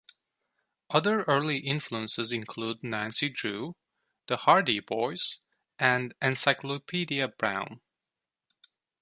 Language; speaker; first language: English; non-native, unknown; Turkish